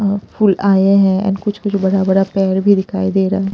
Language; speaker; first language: Hindi; non-native, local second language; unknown